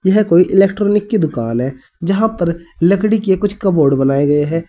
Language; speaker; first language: Hindi; native; Hindi